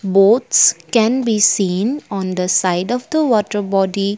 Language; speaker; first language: English; non-native, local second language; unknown